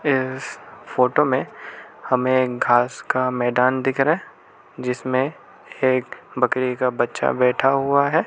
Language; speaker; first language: Hindi; non-native, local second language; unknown